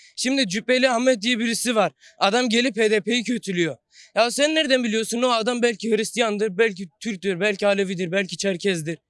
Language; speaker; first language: Turkish; non-native, local second language; Kurdish